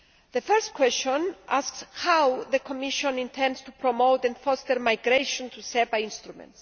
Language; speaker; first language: English; non-native, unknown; Greek